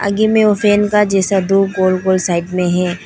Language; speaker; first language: Hindi; non-native, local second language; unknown